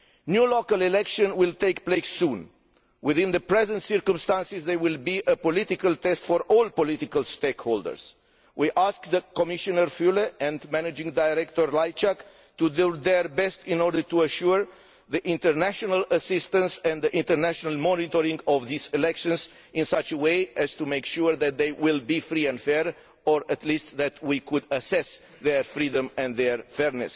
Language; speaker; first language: English; non-native, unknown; Romanian